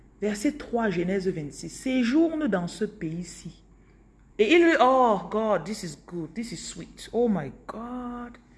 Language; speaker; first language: French; non-native, local second language; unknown